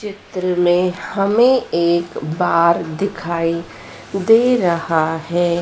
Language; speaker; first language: Hindi; native; Hindi